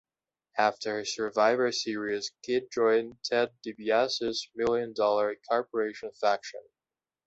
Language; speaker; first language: English; non-native, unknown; Belarusian